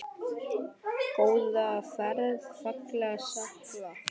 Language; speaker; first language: Icelandic; native; Icelandic